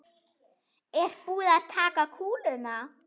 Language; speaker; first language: Icelandic; non-native, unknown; German